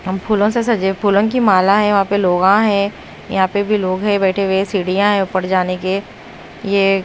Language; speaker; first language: Hindi; non-native, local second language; Punjabi